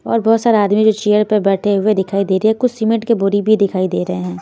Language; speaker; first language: Hindi; native; Hindi